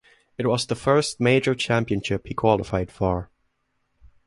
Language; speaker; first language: English; non-native, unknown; German